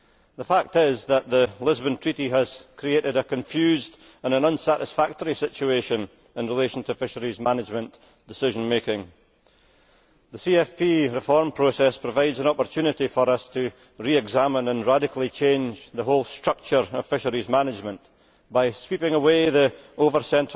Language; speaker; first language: English; native; English